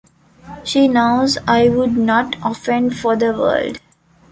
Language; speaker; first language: English; non-native, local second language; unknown